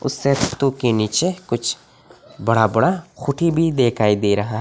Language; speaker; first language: Hindi; non-native, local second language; Bangla